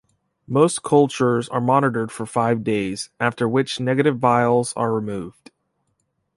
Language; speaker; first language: English; native; English